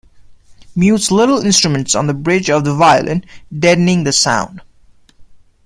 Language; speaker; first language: English; non-native, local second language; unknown